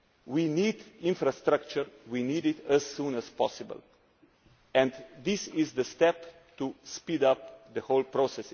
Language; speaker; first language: English; non-native, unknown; Slovenian